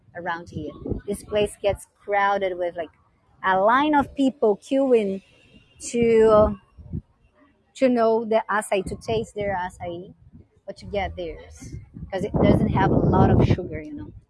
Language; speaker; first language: English; non-native, fluent; Portuguese